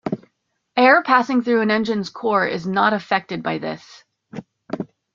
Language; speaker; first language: English; native; English